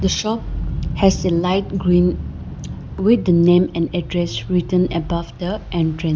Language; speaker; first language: English; non-native, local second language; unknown